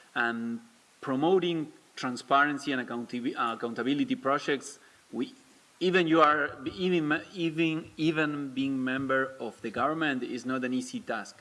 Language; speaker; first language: English; non-native, fluent; Spanish